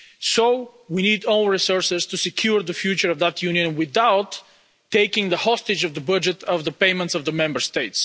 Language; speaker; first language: English; non-native, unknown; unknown